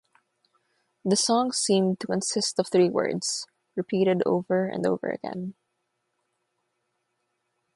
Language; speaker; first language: English; non-native, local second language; Filipino